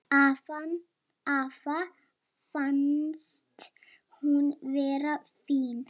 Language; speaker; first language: Icelandic; non-native, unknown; Lithuanian